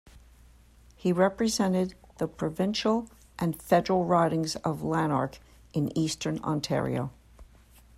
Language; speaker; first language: English; native; English